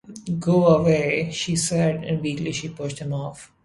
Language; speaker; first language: English; native; English